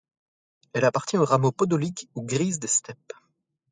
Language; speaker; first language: French; native; French